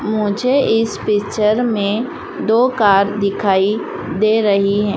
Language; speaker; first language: Hindi; native; Hindi